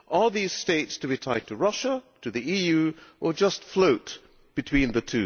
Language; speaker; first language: English; non-native, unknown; Hungarian